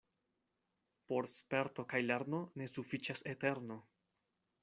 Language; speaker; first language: Esperanto; non-native, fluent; Spanish